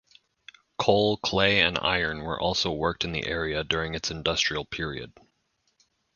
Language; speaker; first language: English; native; English